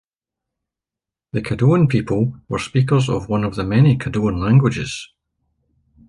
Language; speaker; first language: English; native; English